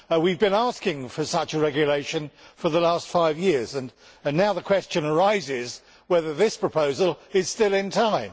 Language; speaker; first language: English; native; English